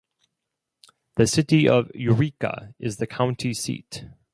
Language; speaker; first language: English; non-native, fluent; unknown